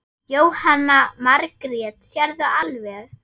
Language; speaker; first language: Icelandic; non-native, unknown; German